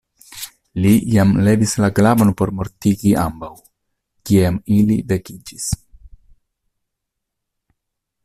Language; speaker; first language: Esperanto; non-native, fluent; Italian